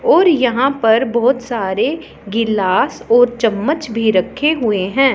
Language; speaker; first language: Hindi; non-native, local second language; Punjabi